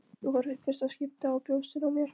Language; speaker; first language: Icelandic; non-native, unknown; Polish